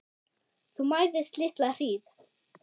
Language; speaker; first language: Icelandic; non-native, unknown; German